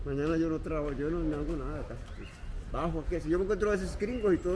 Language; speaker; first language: Spanish; native; Spanish